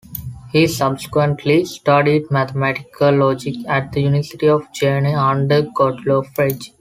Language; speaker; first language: English; non-native, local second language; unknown